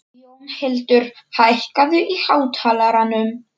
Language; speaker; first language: Icelandic; non-native, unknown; Polish